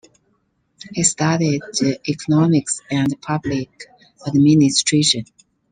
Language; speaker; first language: English; non-native, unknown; Chinese